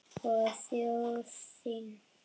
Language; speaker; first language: Icelandic; native; Icelandic